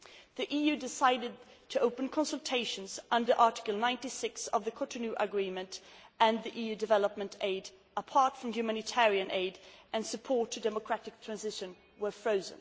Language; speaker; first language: English; non-native, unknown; Swedish